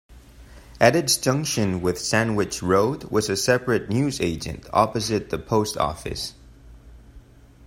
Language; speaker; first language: English; non-native, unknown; Spanish